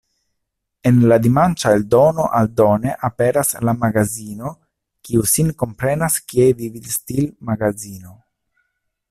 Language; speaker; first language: Esperanto; non-native, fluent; Italian